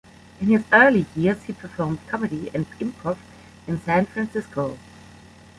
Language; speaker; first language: English; non-native, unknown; German